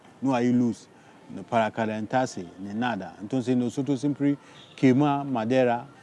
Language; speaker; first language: Spanish; non-native, learner; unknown